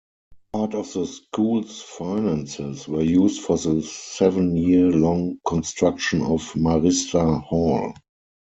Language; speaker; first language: English; non-native, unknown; German